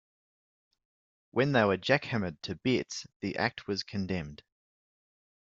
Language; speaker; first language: English; native; English